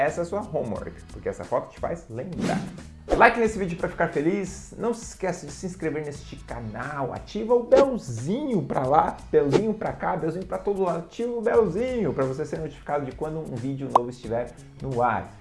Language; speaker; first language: Portuguese; native; Portuguese